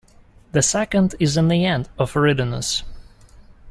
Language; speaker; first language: English; non-native, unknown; Russian